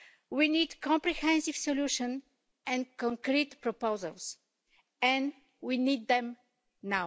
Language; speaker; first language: English; non-native, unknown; Bulgarian